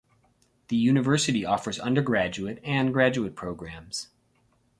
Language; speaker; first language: English; native; English